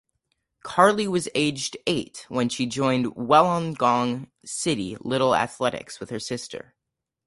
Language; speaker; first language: English; native; English